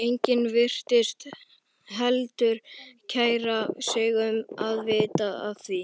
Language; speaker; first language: Icelandic; native; Icelandic